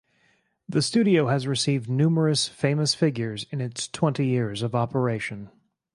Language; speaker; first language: English; native; English